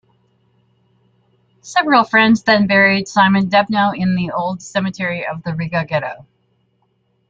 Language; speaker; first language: English; native; English